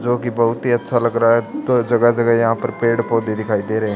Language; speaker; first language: Hindi; native; Hindi